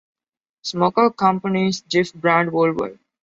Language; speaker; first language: English; non-native, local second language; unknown